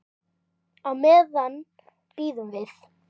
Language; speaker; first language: Icelandic; native; Icelandic